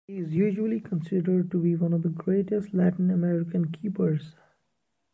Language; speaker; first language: English; non-native, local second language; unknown